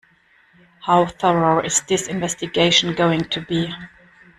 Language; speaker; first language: English; non-native, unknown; German